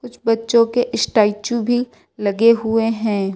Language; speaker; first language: Hindi; native; Hindi